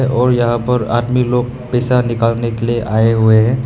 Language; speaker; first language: Hindi; non-native, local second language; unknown